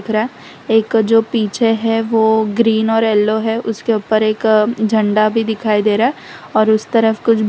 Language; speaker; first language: Hindi; non-native, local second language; Gujarati